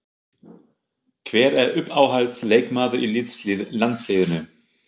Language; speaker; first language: Icelandic; non-native, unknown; German